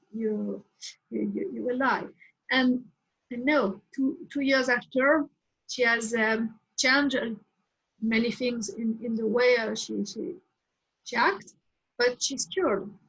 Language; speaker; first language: English; non-native, learner; French